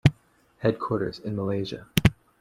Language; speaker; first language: English; native; English